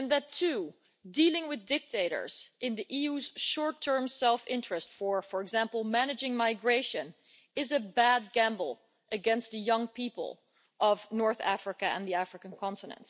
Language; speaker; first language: English; non-native, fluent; Dutch